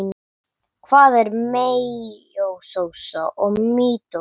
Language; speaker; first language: Icelandic; non-native, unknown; English